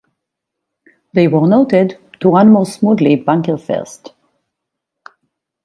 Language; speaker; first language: English; non-native, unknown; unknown